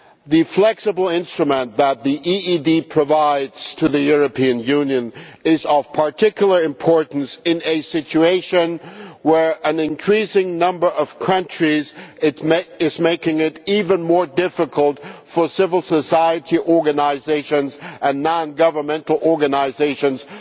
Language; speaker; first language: English; non-native, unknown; German